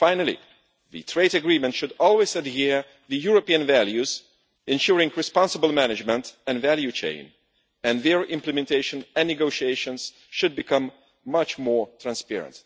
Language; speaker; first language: English; non-native, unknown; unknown